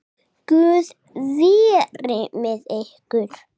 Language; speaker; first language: Icelandic; non-native, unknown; English